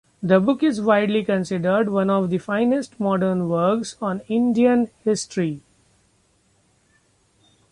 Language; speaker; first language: English; non-native, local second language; Marathi